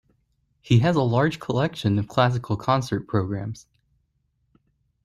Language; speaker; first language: English; native; English